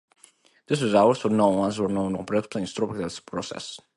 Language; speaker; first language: English; non-native, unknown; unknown